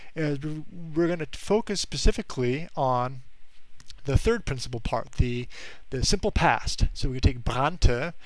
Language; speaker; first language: English; native; English